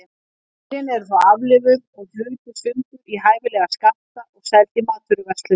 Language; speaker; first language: Icelandic; native; Icelandic